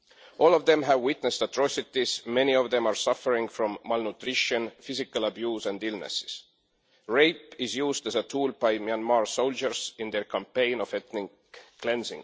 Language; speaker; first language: English; non-native, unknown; Estonian